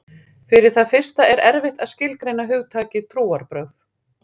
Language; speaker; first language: Icelandic; native; Icelandic